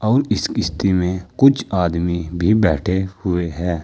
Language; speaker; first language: Hindi; native; Hindi